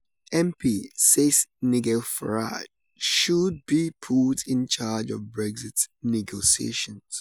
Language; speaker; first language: English; non-native, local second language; Yoruba